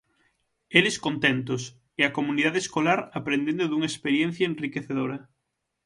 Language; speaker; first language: Galician; native; Galician